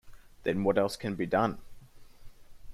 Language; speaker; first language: English; native; English